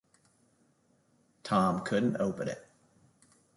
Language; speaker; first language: English; native; English